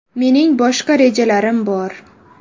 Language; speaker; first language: Uzbek; native; Uzbek